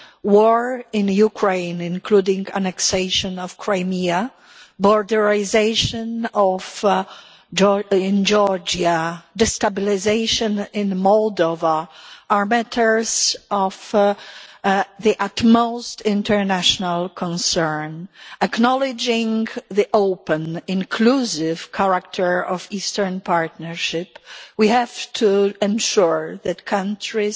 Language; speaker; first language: English; non-native, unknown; Polish